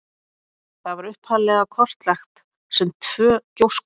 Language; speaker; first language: Icelandic; native; Icelandic